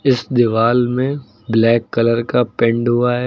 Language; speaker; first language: Hindi; native; Hindi